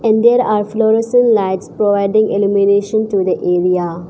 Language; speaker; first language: English; non-native, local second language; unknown